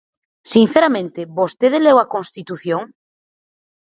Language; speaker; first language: Galician; native; Galician